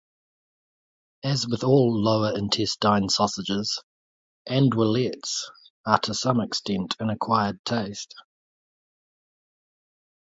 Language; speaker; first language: English; native; English